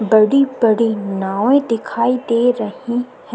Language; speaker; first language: Hindi; native; Hindi